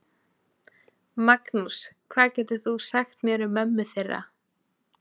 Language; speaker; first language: Icelandic; native; Icelandic